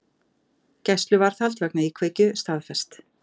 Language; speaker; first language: Icelandic; native; Icelandic